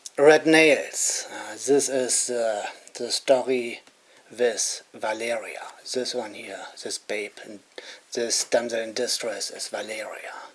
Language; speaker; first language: English; non-native, fluent; German